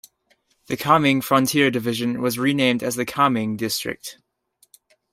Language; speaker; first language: English; native; English